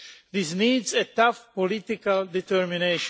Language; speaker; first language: English; non-native, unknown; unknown